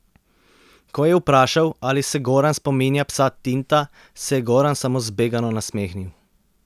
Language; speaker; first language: Slovenian; native; Slovenian